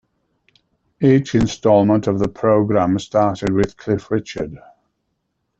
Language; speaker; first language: English; native; English